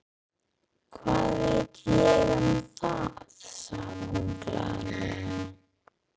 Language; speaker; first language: Icelandic; non-native, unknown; English